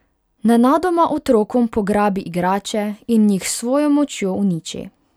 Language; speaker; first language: Slovenian; non-native, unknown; Hungarian